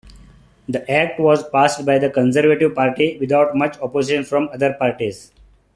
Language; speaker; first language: English; non-native, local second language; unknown